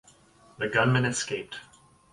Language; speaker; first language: English; native; English